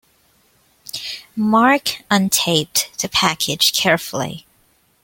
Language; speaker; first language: English; non-native, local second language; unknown